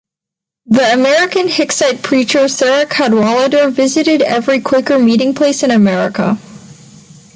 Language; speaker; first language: English; non-native, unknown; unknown